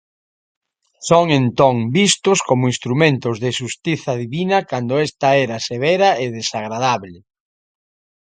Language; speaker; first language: Galician; native; Galician